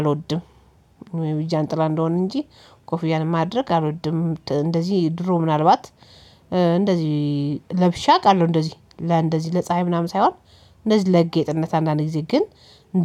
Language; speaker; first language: Amharic; native; Amharic